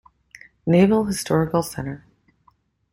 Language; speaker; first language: English; native; English